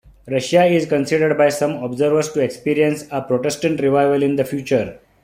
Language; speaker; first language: English; non-native, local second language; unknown